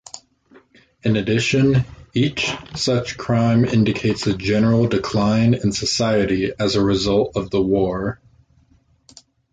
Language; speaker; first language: English; native; English